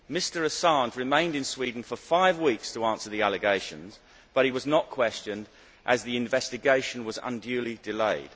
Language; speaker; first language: English; native; English